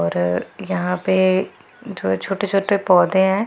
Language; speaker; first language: Hindi; non-native, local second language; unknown